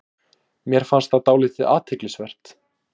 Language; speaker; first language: Icelandic; native; Icelandic